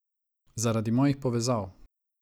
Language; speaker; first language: Slovenian; non-native, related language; Croatian